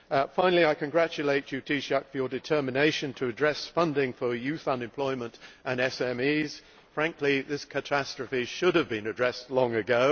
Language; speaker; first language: English; native; English